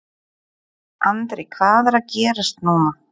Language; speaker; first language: Icelandic; non-native, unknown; Polish